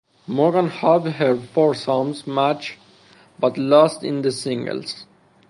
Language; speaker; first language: English; non-native, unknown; Persian